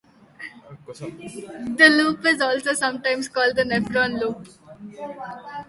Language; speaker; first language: English; non-native, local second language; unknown